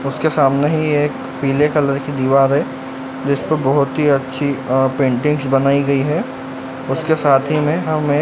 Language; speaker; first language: Hindi; native; Hindi